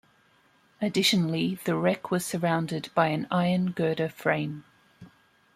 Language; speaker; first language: English; native; English